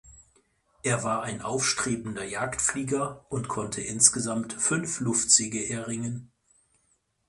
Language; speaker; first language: German; native; German